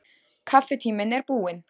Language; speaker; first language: Icelandic; native; Icelandic